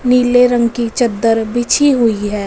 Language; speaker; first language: Hindi; non-native, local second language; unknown